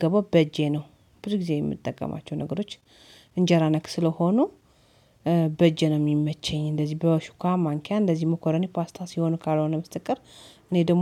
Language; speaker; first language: Amharic; native; Amharic